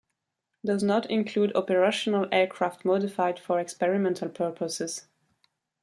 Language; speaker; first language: English; non-native, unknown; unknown